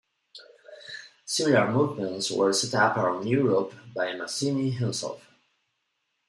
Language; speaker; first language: English; non-native, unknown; Spanish